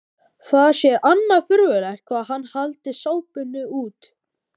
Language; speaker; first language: Icelandic; native; Icelandic